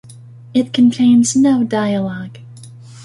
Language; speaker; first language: English; native; English